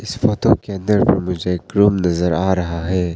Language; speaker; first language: Hindi; non-native, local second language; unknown